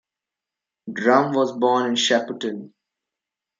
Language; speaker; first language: English; non-native, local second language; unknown